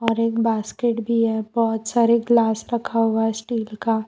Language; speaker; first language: Hindi; non-native, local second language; Gujarati